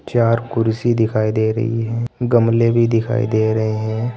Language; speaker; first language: Hindi; native; Hindi